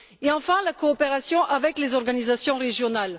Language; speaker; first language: French; non-native, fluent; Bulgarian